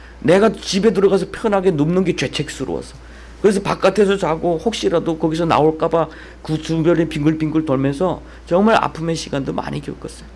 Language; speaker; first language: Korean; native; Korean